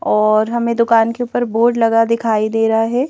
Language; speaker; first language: Hindi; native; Hindi